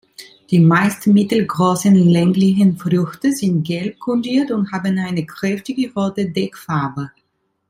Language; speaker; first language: German; non-native, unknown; Italian